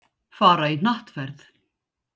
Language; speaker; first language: Icelandic; native; Icelandic